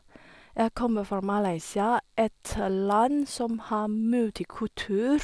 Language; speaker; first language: Norwegian; non-native, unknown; Chinese